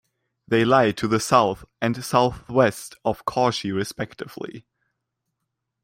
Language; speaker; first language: English; non-native, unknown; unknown